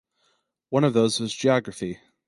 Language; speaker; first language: English; native; English